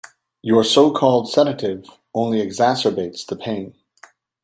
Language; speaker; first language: English; native; English